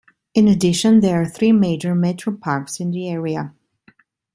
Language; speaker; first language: English; non-native, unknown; Italian